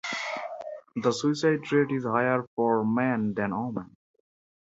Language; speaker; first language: English; non-native, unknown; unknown